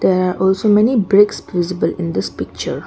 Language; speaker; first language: English; non-native, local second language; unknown